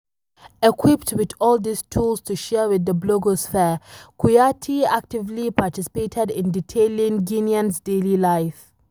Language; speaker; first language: English; non-native, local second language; Hausa